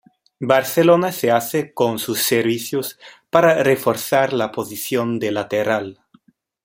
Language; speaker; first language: Spanish; non-native, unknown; German